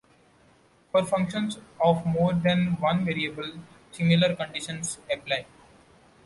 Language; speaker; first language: English; non-native, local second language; Marathi